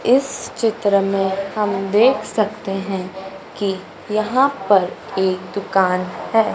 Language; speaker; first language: Hindi; native; Hindi